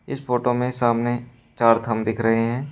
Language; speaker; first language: Hindi; native; Hindi